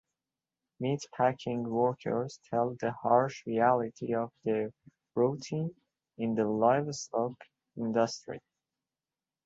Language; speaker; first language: English; non-native, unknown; Persian